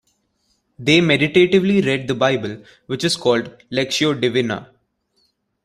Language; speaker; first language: English; non-native, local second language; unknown